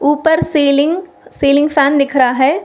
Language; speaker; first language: Hindi; non-native, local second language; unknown